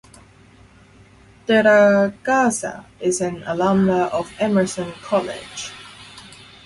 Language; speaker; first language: English; non-native, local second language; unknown